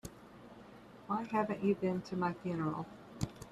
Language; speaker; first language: English; native; English